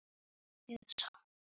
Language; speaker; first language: Icelandic; native; Icelandic